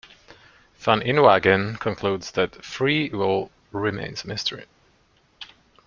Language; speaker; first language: English; non-native, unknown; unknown